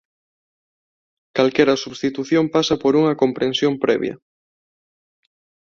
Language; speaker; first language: Galician; non-native, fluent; Spanish